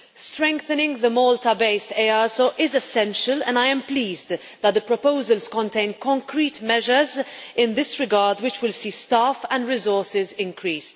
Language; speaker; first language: English; non-native, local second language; Maltese